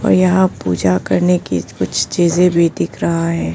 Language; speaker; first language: Hindi; non-native, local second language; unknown